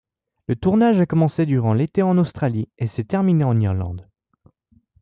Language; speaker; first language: French; native; French